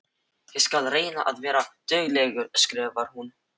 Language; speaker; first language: Icelandic; non-native, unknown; Filipino